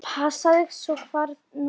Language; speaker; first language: Icelandic; non-native, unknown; Polish